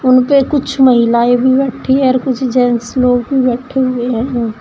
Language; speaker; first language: Hindi; native; Hindi